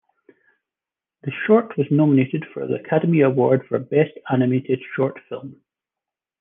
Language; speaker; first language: English; native; English